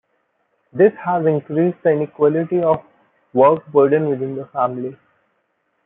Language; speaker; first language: English; non-native, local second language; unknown